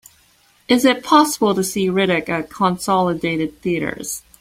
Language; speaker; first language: English; native; English